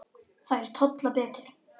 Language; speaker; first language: Icelandic; native; Icelandic